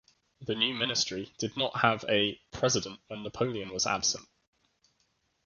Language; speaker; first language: English; native; English